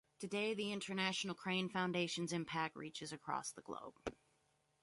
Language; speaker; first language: English; native; English